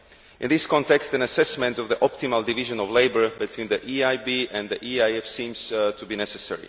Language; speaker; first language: English; non-native, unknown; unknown